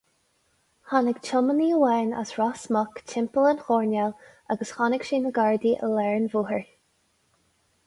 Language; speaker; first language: Irish; non-native, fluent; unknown